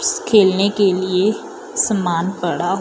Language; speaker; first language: Hindi; non-native, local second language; Punjabi